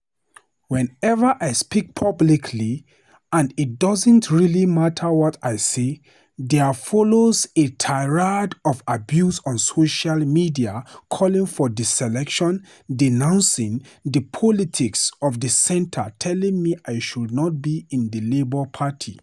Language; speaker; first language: English; non-native, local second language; Hausa